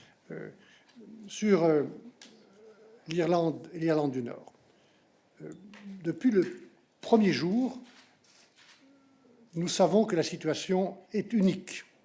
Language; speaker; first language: French; native; French